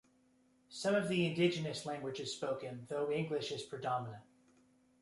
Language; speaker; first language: English; native; English